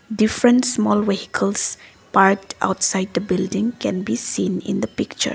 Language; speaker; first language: English; non-native, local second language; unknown